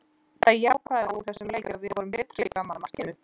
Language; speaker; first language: Icelandic; native; Icelandic